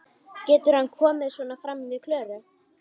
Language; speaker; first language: Icelandic; native; Icelandic